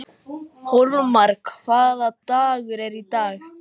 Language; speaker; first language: Icelandic; non-native, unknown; Lithuanian